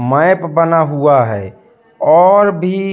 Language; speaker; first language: Hindi; native; Hindi